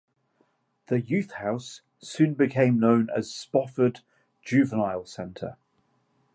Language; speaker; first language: English; native; English